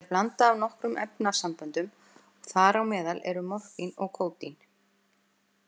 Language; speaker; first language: Icelandic; native; Icelandic